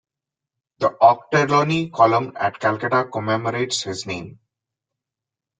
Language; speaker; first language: English; non-native, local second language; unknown